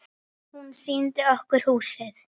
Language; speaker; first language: Icelandic; native; Icelandic